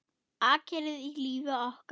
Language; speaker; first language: Icelandic; non-native, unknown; German